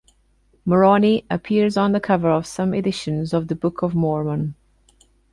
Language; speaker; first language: English; non-native, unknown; Portuguese